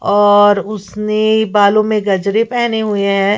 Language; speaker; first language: Hindi; native; Hindi